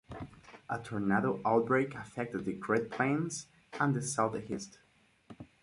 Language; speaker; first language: English; non-native, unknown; Spanish